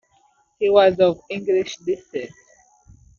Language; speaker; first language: English; non-native, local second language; Ganda